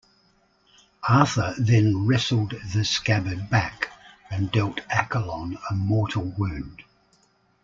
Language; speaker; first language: English; native; English